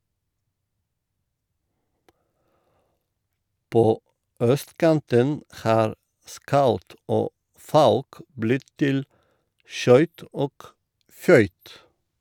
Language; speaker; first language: Norwegian; non-native, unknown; Bulgarian